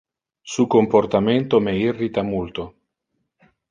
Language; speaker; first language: Interlingua; non-native, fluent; Italian